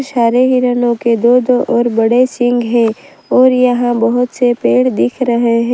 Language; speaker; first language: Hindi; non-native, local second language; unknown